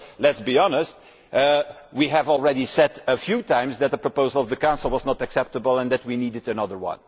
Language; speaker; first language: English; non-native, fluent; Dutch